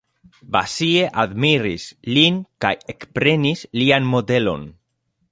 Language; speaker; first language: Esperanto; non-native, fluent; Spanish